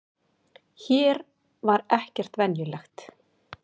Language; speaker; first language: Icelandic; native; Icelandic